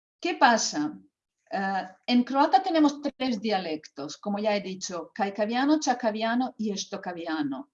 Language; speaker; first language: Spanish; non-native, fluent; Croatian